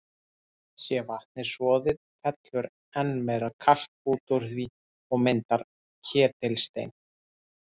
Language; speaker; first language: Icelandic; native; Icelandic